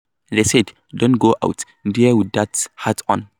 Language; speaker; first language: English; non-native, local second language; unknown